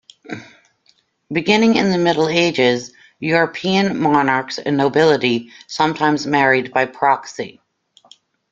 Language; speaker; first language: English; native; English